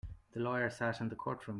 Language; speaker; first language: English; native; English